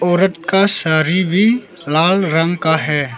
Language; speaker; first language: Hindi; non-native, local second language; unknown